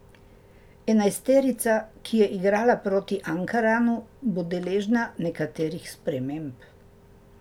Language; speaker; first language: Slovenian; native; Slovenian